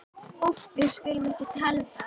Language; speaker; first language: Icelandic; native; Icelandic